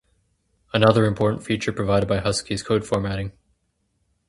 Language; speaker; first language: English; native; English